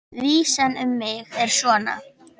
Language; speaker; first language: Icelandic; native; Icelandic